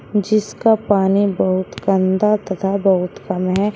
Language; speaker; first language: Hindi; native; Hindi